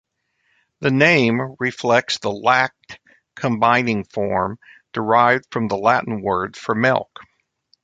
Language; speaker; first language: English; native; English